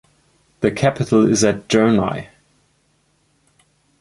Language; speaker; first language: English; non-native, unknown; German